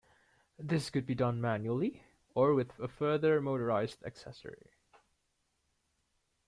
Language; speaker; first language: English; native; English